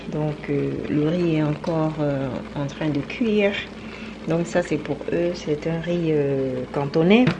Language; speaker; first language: French; non-native, local second language; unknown